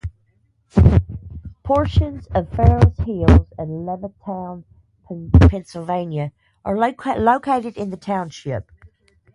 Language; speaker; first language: English; native; English